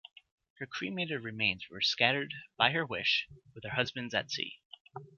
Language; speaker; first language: English; native; English